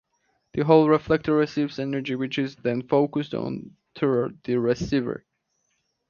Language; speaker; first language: English; native; English